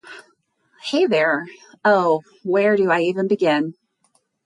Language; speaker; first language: English; native; English